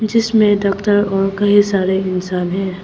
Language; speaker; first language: Hindi; non-native, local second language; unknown